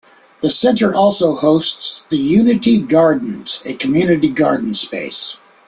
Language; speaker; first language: English; native; English